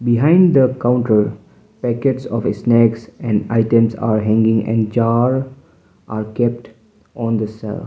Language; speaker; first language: English; non-native, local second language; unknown